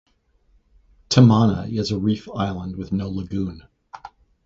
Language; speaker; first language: English; native; English